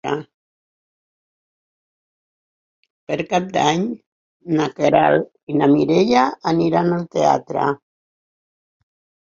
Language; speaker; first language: Catalan; non-native, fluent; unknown